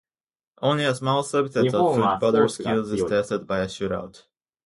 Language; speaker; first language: English; native; English